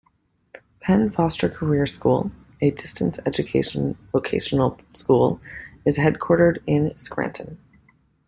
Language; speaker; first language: English; native; English